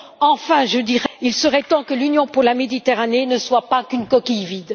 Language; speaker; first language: French; native; French